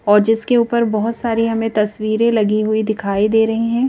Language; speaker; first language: Hindi; native; Hindi